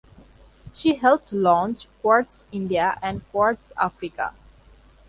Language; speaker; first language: English; non-native, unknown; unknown